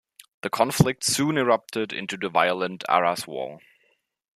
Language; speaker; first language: English; non-native, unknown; German